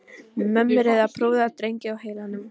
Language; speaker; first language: Icelandic; non-native, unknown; Polish